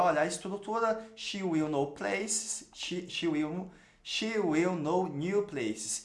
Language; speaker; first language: English; non-native, fluent; Portuguese